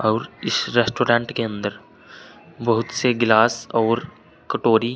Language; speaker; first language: Hindi; native; Hindi